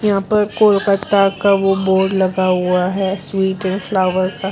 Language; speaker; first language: Hindi; non-native, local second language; Gujarati